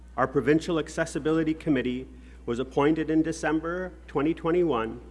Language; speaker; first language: English; native; English